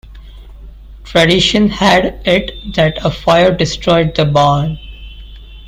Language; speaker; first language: English; non-native, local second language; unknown